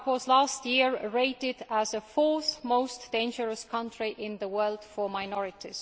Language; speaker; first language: English; non-native, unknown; Estonian